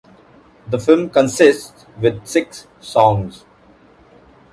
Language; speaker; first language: English; non-native, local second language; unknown